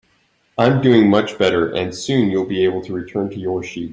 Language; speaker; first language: English; native; English